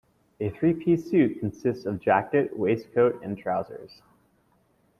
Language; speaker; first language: English; native; English